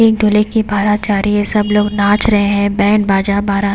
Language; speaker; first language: Hindi; native; Hindi